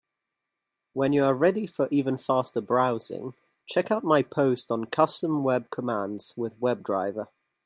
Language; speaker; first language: English; native; English